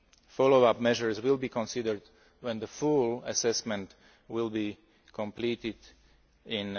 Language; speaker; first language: English; non-native, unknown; Slovak